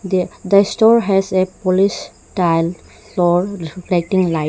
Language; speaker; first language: English; non-native, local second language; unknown